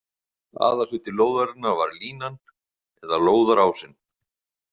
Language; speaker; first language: Icelandic; native; Icelandic